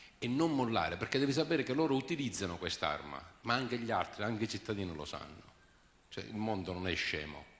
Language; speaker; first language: Italian; native; Italian